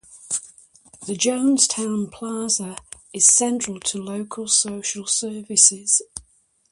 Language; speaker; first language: English; native; English